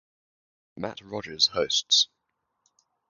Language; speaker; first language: English; native; English